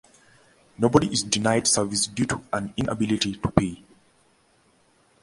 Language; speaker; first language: English; non-native, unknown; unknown